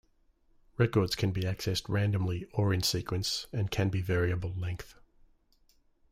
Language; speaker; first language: English; native; English